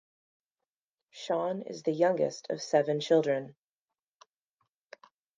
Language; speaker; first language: English; native; English